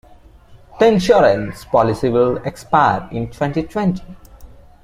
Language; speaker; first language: English; non-native, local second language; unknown